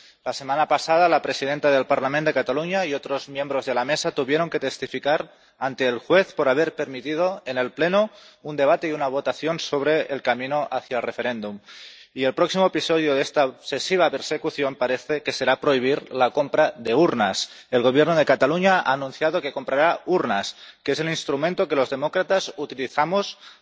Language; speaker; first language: Spanish; non-native, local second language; Catalan